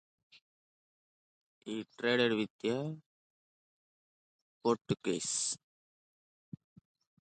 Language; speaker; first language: English; non-native, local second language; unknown